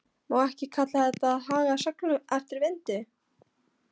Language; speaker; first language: Icelandic; non-native, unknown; Polish